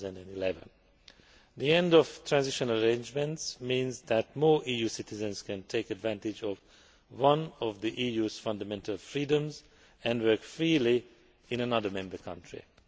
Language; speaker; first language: English; non-native, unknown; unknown